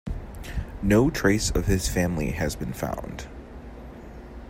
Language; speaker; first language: English; native; English